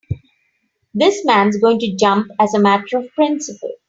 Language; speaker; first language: English; non-native, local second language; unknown